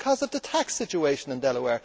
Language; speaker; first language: English; native; English